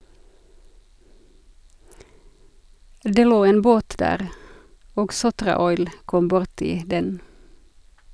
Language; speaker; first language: Norwegian; non-native, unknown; Finnish